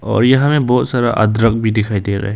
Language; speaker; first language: Hindi; non-native, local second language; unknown